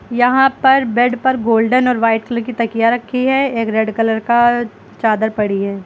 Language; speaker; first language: Hindi; native; Hindi